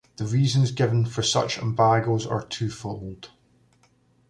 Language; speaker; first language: English; native; English